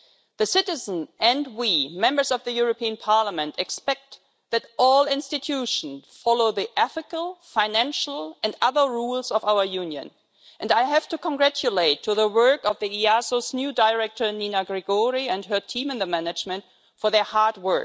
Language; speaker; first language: English; non-native, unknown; German